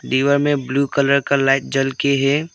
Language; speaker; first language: Hindi; non-native, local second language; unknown